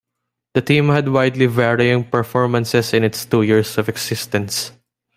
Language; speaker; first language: English; non-native, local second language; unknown